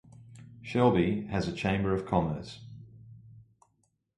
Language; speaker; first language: English; native; English